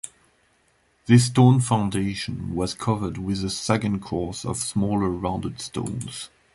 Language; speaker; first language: English; non-native, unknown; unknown